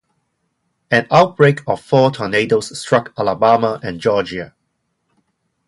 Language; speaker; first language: English; non-native, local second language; Cantonese